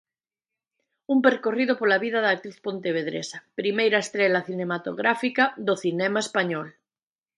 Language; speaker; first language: Galician; native; Galician